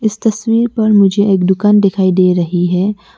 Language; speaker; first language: Hindi; non-native, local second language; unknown